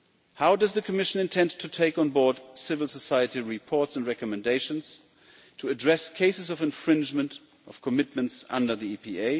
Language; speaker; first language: English; non-native, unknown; German